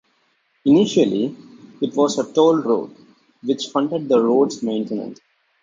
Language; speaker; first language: English; non-native, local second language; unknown